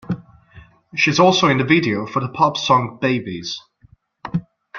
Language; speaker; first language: English; non-native, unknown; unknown